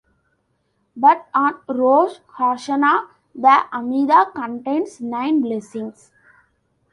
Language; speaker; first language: English; non-native, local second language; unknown